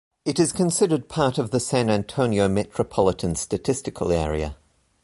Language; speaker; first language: English; native; English